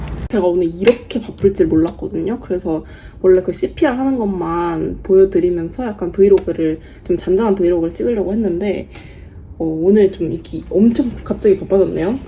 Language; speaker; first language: Korean; early bilingual, heritage; Korean